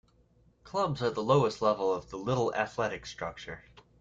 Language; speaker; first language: English; native; English